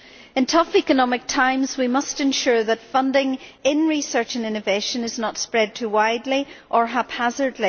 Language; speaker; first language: English; native; English